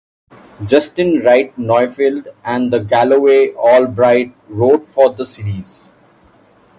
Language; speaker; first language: English; non-native, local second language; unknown